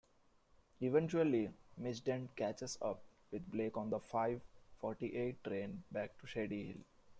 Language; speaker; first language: English; non-native, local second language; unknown